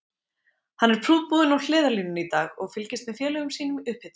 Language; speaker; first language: Icelandic; native; Icelandic